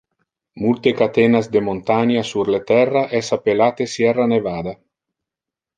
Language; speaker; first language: Interlingua; non-native, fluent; Italian